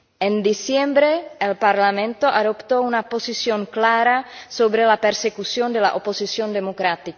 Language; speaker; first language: Spanish; non-native, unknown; Czech